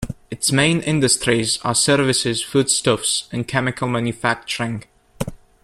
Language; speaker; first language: English; native; English